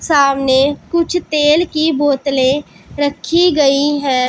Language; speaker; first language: Hindi; non-native, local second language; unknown